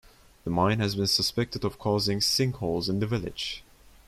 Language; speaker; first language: English; non-native, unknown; Turkish